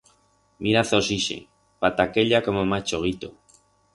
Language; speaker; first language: Aragonese; non-native, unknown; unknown